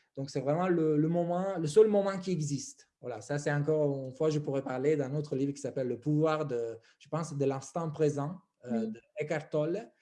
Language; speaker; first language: French; non-native, fluent; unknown